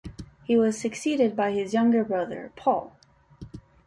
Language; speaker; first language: English; native; English